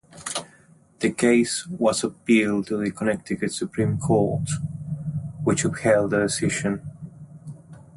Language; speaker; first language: English; native; English